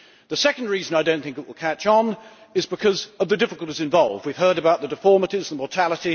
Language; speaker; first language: English; native; English